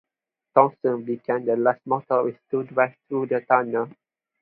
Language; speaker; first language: English; non-native, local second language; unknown